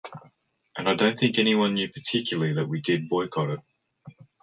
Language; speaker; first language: English; native; English